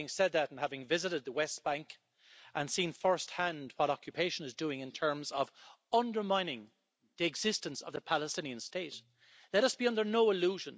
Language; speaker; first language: English; native; English